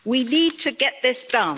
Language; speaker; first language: English; native; English